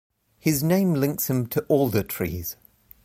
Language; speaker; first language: English; native; English